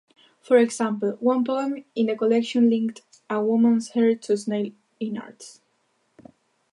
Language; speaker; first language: English; non-native, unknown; Galician